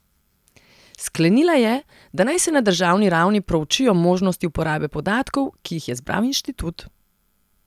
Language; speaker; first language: Slovenian; non-native, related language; Serbian